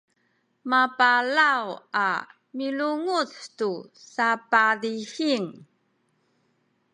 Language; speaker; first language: Sakizaya; non-native, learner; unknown